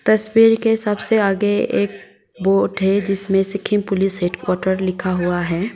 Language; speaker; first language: Hindi; non-native, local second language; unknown